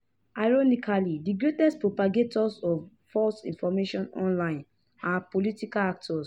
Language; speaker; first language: English; non-native, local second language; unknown